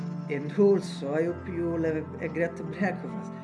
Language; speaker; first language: English; non-native, learner; Italian